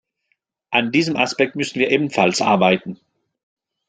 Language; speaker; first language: German; non-native, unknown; French